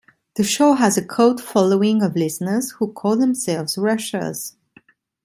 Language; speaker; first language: English; non-native, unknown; Italian